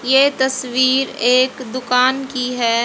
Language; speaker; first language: Hindi; native; Hindi